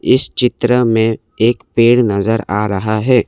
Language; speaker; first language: Hindi; non-native, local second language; Assamese